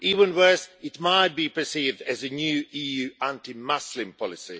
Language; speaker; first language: English; non-native, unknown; Swedish